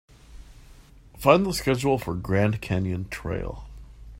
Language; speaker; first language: English; native; English